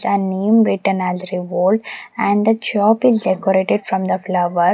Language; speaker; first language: English; non-native, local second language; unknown